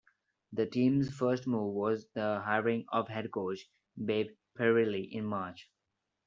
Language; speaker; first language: English; non-native, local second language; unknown